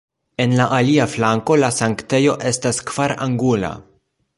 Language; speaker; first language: Esperanto; non-native, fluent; Polish